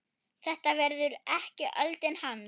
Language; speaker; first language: Icelandic; non-native, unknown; German